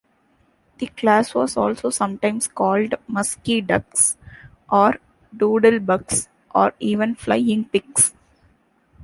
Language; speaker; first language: English; non-native, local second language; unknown